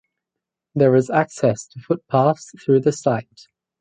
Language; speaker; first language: English; native; English